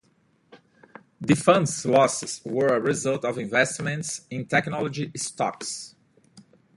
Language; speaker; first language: English; native; English